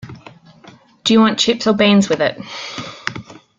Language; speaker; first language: English; native; English